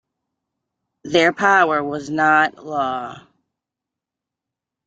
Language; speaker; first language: English; native; English